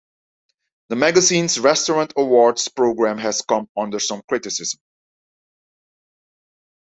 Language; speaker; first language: English; non-native, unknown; Dutch